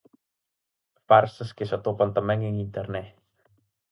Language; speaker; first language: Galician; native; Galician